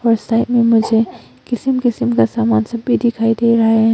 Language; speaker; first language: Hindi; early bilingual, other home language; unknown